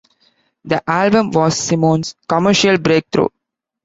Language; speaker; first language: English; non-native, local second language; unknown